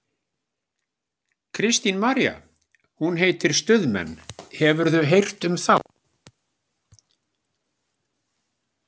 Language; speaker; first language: Icelandic; native; Icelandic